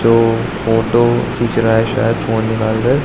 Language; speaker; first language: Hindi; non-native, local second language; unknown